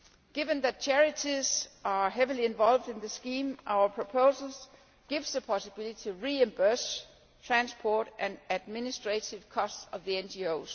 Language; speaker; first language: English; non-native, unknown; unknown